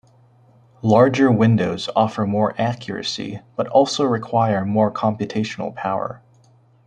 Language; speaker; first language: English; native; English